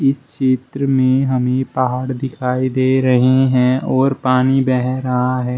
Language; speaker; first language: Hindi; native; Hindi